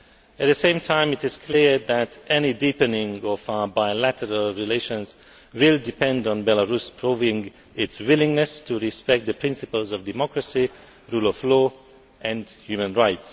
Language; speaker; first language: English; non-native, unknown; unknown